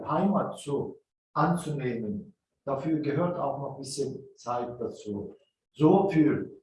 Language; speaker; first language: German; non-native, fluent; Turkish